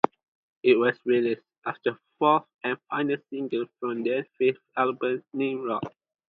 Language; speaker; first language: English; non-native, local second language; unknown